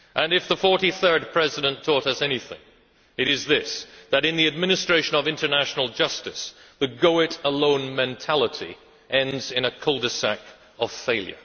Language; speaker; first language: English; native; English